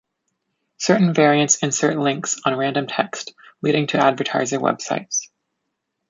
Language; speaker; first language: English; native; English